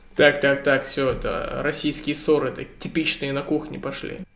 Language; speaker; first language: Russian; native; Russian